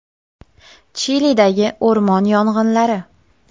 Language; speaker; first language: Uzbek; native; Uzbek